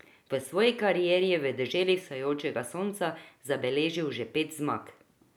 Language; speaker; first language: Slovenian; non-native, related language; Croatian